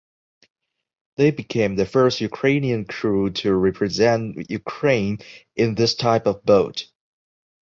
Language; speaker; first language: English; non-native, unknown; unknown